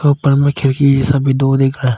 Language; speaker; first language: Hindi; non-native, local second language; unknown